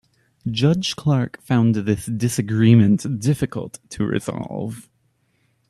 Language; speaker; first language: English; native; English